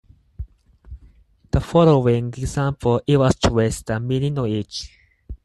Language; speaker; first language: English; non-native, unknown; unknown